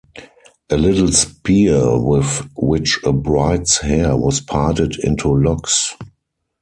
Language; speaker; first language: English; non-native, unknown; German